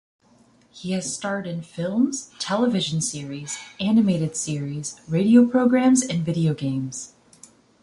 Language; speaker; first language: English; native; English